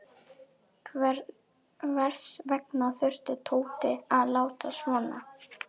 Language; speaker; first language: Icelandic; non-native, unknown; German